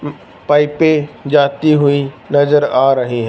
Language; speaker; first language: Hindi; non-native, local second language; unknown